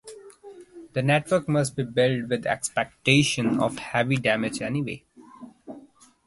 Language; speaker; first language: English; non-native, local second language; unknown